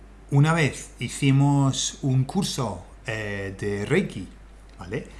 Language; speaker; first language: Spanish; non-native, fluent; English